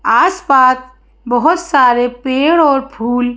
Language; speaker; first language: Hindi; native; Hindi